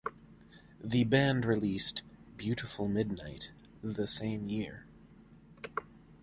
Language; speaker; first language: English; native; English